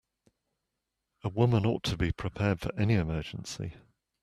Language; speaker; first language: English; native; English